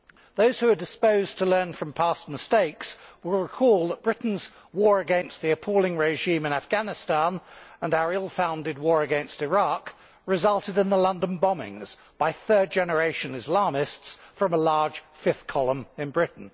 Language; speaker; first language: English; native; English